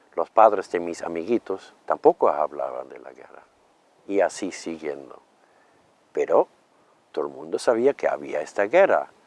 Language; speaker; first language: Spanish; non-native, fluent; German